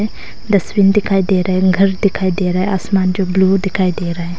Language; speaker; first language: Hindi; non-native, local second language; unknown